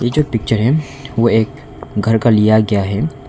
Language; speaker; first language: Hindi; non-native, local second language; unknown